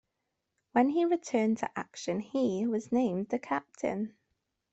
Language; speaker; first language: English; non-native, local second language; Welsh